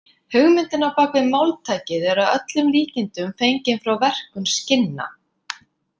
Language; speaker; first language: Icelandic; native; Icelandic